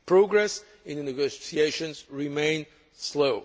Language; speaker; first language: English; non-native, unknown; Portuguese